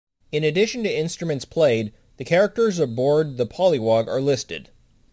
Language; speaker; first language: English; native; English